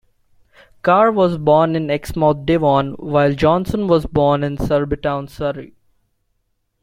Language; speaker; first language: English; non-native, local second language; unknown